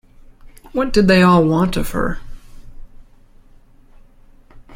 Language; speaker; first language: English; native; English